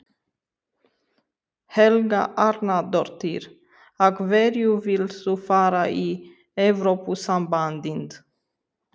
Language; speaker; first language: Icelandic; non-native, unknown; Romanian